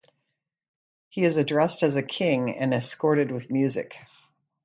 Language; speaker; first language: English; native; English